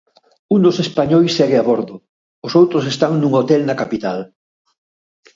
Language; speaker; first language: Galician; native; Galician